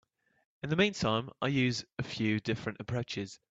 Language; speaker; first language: English; native; English